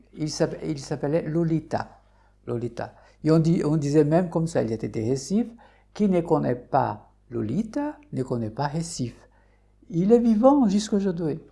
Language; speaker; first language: French; non-native, fluent; Portuguese